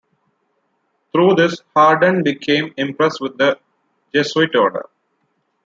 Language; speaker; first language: English; non-native, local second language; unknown